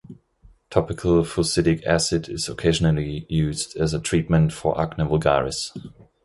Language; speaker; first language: English; non-native, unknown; German